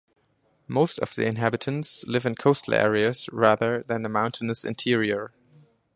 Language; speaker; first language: English; non-native, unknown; German